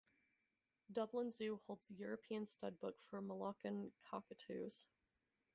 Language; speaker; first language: English; native; English